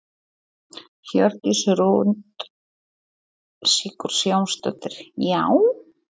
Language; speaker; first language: Icelandic; non-native, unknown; Polish